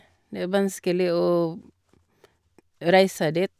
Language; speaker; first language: Norwegian; non-native, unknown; Cebuano